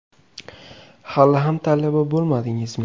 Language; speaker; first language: Uzbek; native; Uzbek